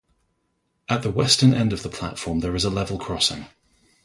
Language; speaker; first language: English; native; English